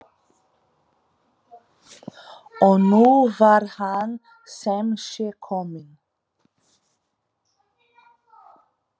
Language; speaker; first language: Icelandic; non-native, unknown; Portuguese